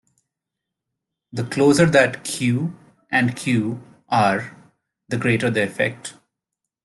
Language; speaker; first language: English; non-native, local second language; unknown